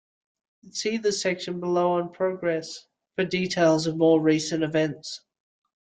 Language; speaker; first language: English; native; English